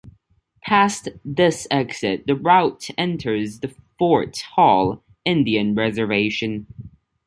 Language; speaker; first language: English; native; English